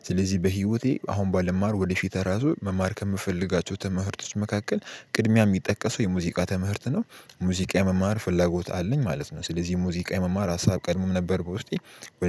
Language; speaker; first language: Amharic; native; Amharic